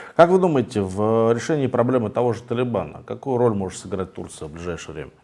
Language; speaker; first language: Russian; native; Russian